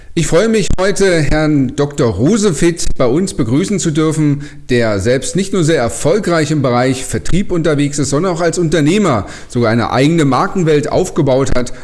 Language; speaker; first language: German; native; German